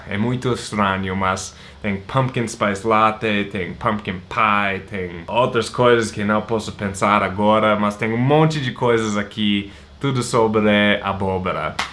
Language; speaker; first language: Portuguese; non-native, fluent; English